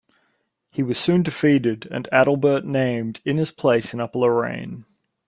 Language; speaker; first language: English; native; English